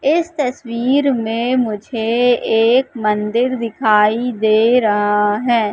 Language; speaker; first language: Hindi; native; Hindi